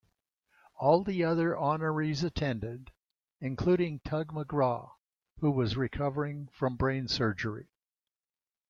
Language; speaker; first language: English; native; English